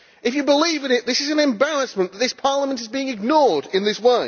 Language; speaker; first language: English; native; English